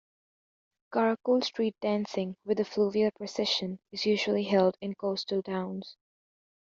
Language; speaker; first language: English; native; English